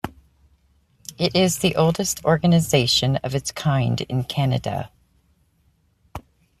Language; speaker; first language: English; native; English